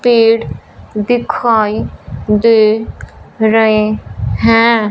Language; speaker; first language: Hindi; non-native, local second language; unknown